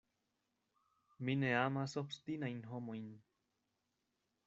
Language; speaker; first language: Esperanto; non-native, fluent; Spanish